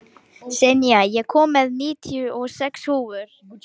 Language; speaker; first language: Icelandic; non-native, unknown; Lithuanian